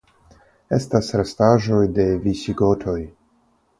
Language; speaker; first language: Esperanto; non-native, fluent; Russian